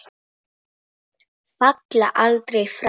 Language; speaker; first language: Icelandic; non-native, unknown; Polish